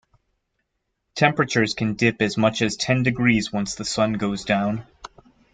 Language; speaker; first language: English; native; English